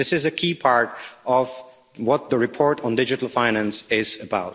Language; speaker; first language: English; non-native, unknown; Czech